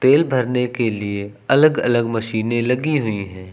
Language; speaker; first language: Hindi; native; Hindi